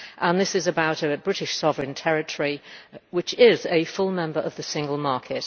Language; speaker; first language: English; native; English